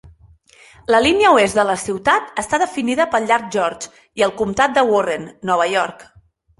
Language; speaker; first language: Catalan; non-native, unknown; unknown